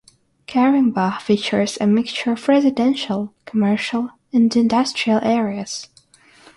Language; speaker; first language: English; non-native, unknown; Russian